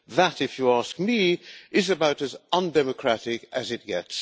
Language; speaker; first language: English; non-native, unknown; Hungarian